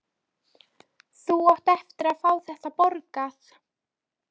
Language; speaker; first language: Icelandic; non-native, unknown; Polish